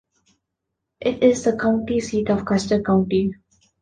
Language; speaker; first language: English; non-native, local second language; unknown